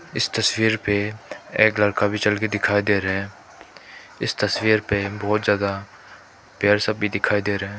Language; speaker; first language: Hindi; non-native, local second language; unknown